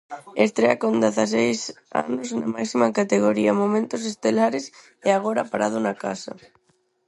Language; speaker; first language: Galician; non-native, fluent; Spanish